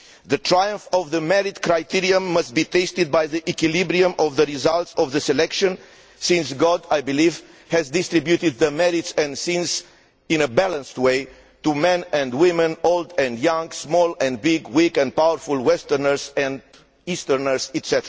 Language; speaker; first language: English; non-native, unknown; Romanian